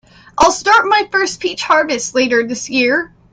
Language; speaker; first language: English; native; English